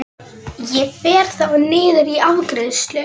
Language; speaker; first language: Icelandic; non-native, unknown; Polish